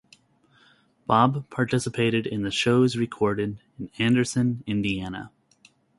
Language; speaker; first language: English; native; English